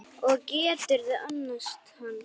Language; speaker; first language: Icelandic; native; Icelandic